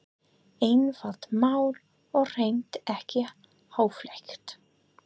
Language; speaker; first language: Icelandic; non-native, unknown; English